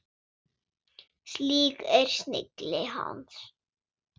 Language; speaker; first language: Icelandic; non-native, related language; Swedish